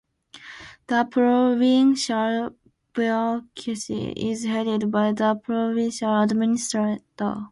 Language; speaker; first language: English; non-native, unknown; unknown